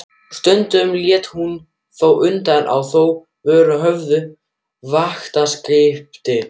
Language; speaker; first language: Icelandic; non-native, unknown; German